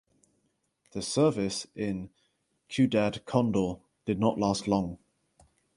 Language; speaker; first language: English; native; English